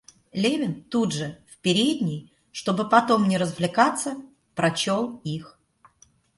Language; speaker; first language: Russian; native; Russian